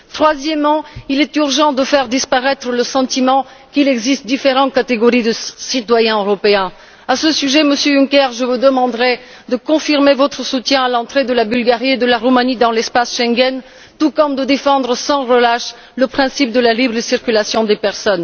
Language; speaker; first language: French; non-native, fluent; Bulgarian